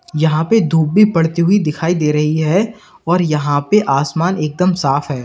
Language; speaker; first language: Hindi; native; Hindi